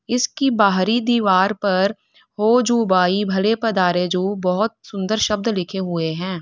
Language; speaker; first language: Hindi; native; Hindi